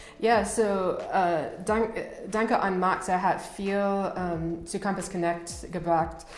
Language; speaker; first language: German; non-native, fluent; English